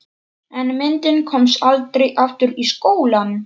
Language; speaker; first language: Icelandic; non-native, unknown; Polish